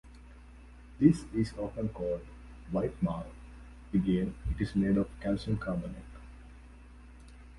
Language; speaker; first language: English; non-native, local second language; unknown